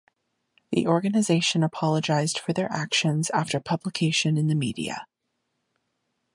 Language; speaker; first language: English; native; English